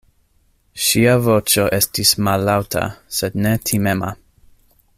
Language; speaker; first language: Esperanto; non-native, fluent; English